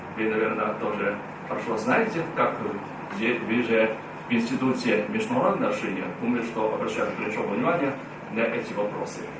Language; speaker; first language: Russian; non-native, fluent; Chinese